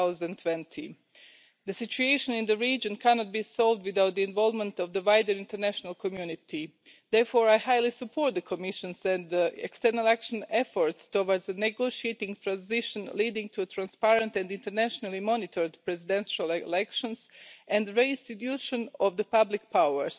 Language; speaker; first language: English; non-native, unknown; Croatian